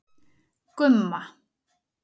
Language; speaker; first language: Icelandic; native; Icelandic